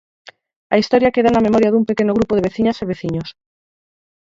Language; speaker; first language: Galician; native; Galician